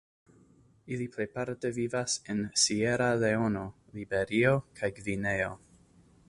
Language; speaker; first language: Esperanto; non-native, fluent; English